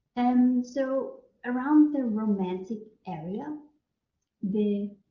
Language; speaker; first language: English; non-native, fluent; Danish